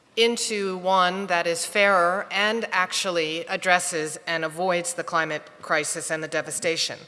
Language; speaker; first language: English; native; English